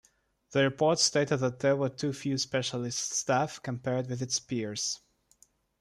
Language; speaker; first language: English; non-native, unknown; Russian